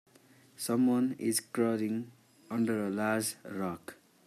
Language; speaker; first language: English; non-native, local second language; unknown